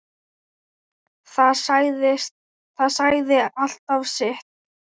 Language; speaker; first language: Icelandic; non-native, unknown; Thai